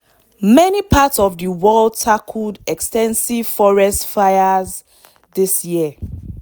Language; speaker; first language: English; non-native, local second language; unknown